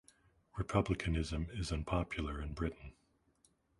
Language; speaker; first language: English; native; English